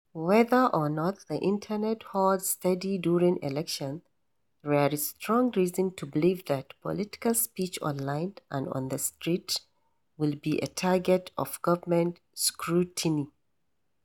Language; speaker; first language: English; non-native, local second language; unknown